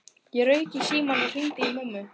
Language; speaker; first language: Icelandic; native; Icelandic